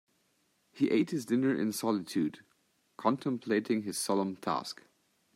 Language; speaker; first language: English; non-native, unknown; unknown